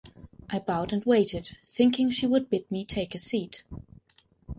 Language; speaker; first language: English; non-native, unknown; German